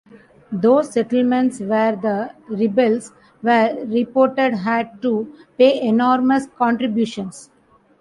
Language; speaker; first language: English; non-native, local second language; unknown